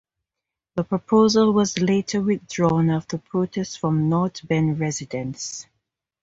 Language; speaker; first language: English; native; English